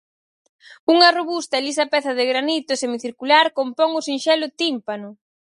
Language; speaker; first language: Galician; native; Galician